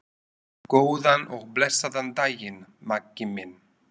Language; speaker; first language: Icelandic; non-native, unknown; Slovak